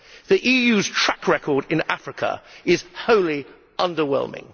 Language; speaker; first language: English; native; English